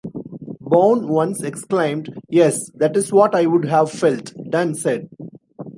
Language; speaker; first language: English; non-native, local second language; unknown